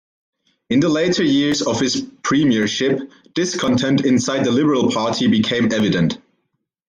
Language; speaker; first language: English; non-native, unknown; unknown